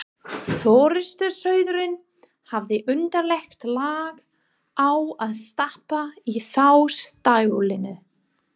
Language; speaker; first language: Icelandic; non-native, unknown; English